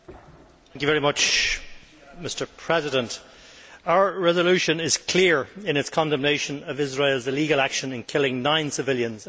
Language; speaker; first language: English; native; English